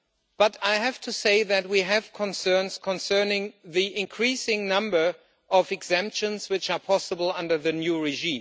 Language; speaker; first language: English; non-native, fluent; German